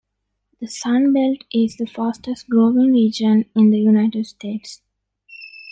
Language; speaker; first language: English; non-native, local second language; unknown